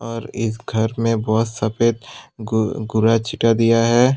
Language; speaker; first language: Hindi; non-native, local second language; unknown